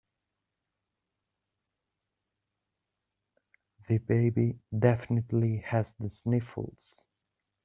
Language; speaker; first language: English; native; English